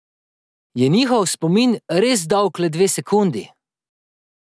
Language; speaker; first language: Slovenian; native; Slovenian